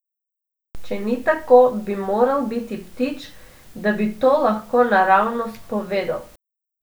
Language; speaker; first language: Slovenian; non-native, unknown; Macedonian